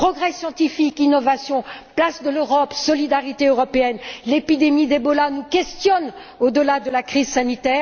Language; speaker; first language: French; native; French